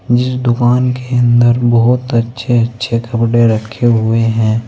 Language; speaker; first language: Hindi; native; Hindi